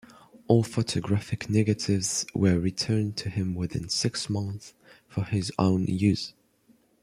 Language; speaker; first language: English; non-native, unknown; French